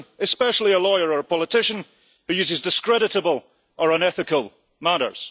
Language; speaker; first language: English; early bilingual, heritage; English